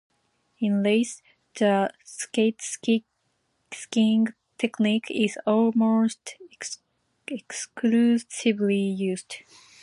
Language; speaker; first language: English; non-native, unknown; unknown